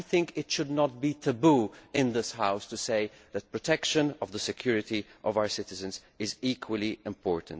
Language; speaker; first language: English; non-native, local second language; Maltese